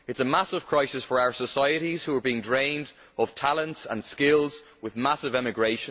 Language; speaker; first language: English; native; English